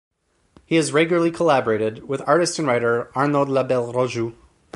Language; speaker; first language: English; native; English